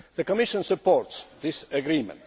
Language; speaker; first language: English; non-native, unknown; Estonian